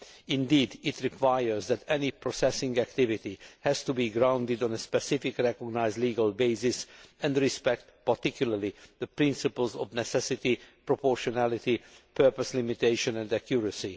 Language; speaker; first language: English; non-native, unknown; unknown